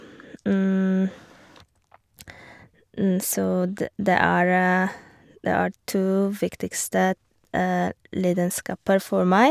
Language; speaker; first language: Norwegian; non-native, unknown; Polish